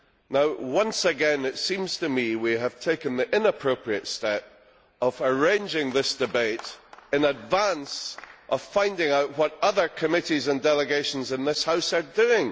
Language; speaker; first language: English; native; English